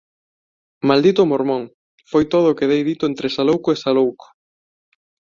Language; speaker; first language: Galician; non-native, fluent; Spanish